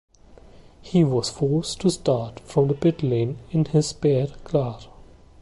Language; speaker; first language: English; non-native, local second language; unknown